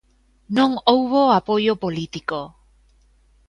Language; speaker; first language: Galician; native; Galician